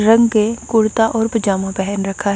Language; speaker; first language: Hindi; non-native, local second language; Punjabi